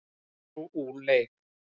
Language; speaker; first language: Icelandic; native; Icelandic